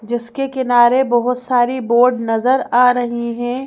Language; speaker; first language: Hindi; native; Hindi